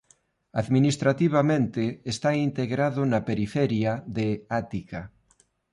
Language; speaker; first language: Galician; non-native, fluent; Spanish